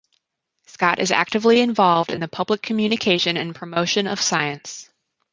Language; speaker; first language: English; native; English